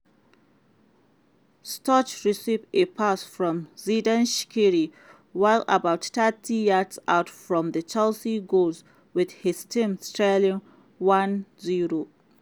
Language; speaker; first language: English; non-native, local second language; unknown